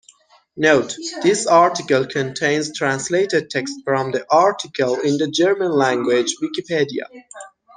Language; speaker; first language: English; non-native, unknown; Persian